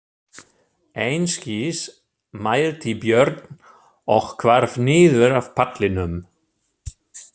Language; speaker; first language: Icelandic; non-native, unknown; German